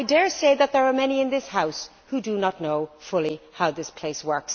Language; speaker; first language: English; native; English